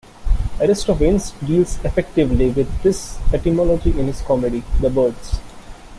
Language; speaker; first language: English; non-native, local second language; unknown